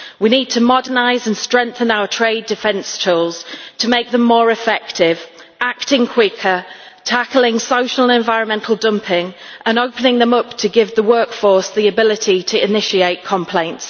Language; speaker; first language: English; native; English